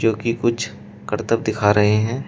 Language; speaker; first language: Hindi; native; Hindi